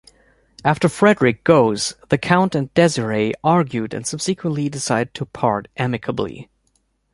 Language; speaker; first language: English; native; English